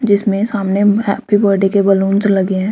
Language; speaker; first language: Hindi; native; Hindi